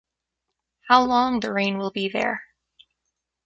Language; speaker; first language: English; native; English